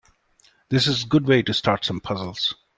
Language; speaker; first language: English; non-native, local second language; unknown